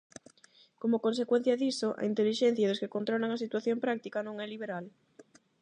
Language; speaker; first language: Galician; non-native, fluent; Spanish